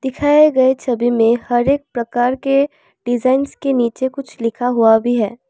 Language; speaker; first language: Hindi; non-native, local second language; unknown